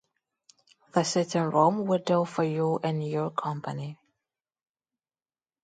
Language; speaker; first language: English; non-native, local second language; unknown